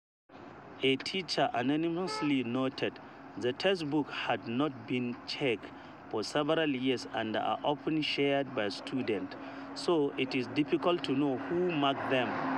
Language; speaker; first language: English; non-native, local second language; Hausa